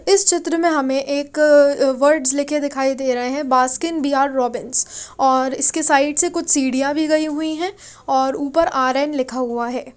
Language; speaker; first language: Hindi; native; Hindi